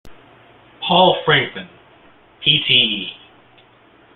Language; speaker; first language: English; native; English